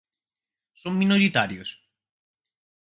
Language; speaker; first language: Galician; native; Galician